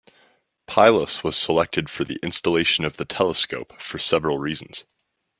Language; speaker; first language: English; native; English